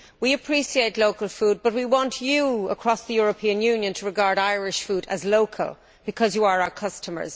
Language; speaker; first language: English; native; English